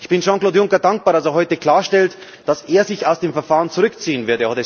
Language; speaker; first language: German; native; German